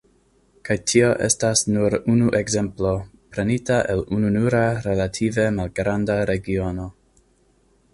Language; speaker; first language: Esperanto; non-native, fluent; English